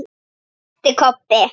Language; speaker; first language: Icelandic; native; Icelandic